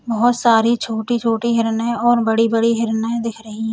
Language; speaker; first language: Hindi; native; Hindi